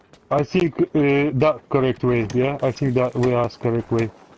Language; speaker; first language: English; non-native, learner; Russian